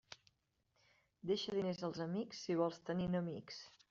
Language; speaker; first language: Catalan; native; Catalan